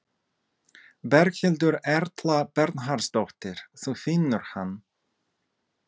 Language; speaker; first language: Icelandic; non-native, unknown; Russian